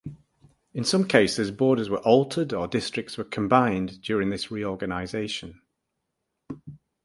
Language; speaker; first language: English; native; English